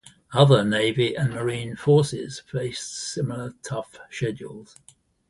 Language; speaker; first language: English; native; English